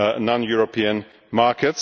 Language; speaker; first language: English; non-native, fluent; Czech